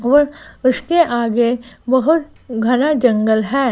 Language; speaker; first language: Hindi; non-native, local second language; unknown